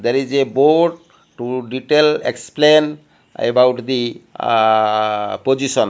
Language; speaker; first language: English; non-native, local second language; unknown